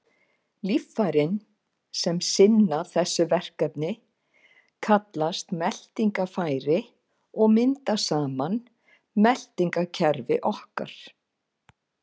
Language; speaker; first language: Icelandic; native; Icelandic